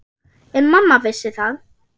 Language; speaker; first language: Icelandic; non-native, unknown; German